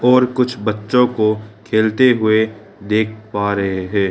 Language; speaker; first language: Hindi; non-native, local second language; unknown